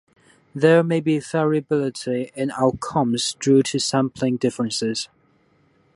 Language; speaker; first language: English; non-native, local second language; Cantonese